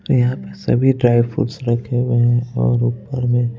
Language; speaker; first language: Hindi; native; Hindi